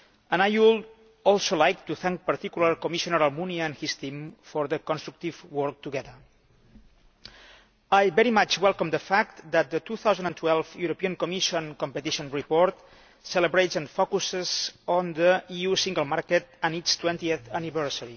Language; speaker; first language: English; non-native, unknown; Catalan